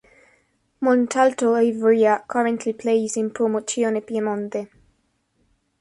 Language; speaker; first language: English; non-native, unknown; Spanish